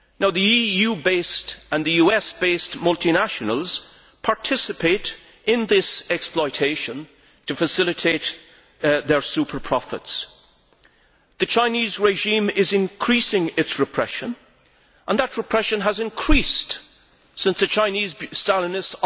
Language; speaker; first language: English; native; English